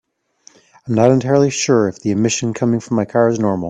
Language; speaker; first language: English; native; English